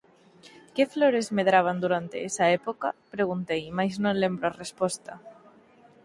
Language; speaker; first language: Galician; native; Galician